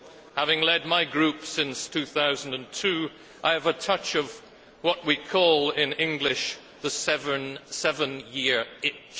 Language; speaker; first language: English; native; English